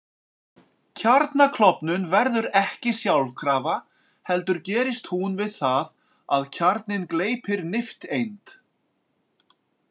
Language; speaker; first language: Icelandic; native; Icelandic